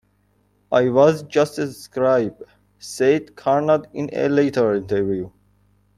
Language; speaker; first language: English; non-native, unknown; Persian